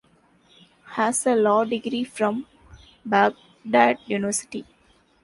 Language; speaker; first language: English; non-native, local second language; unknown